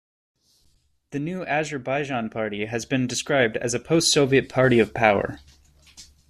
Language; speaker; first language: English; native; English